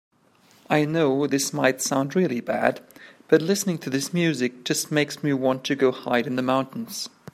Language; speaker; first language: English; native; English